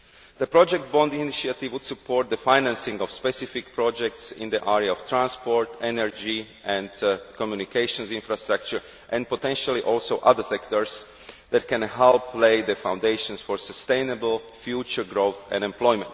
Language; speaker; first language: English; non-native, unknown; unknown